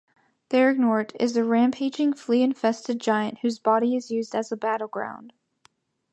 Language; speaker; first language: English; native; English